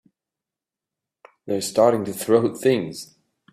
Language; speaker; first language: English; native; English